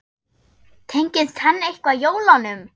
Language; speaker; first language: Icelandic; non-native, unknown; German